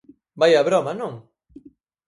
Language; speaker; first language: Galician; native; Galician